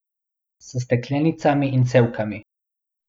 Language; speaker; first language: Slovenian; non-native, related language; Bosnian